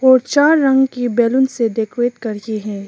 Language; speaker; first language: Hindi; non-native, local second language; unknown